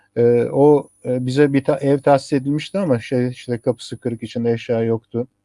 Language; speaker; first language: Turkish; native; Turkish